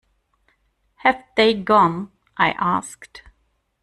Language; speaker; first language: English; non-native, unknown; German